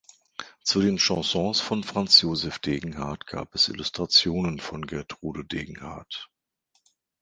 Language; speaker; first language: German; native; German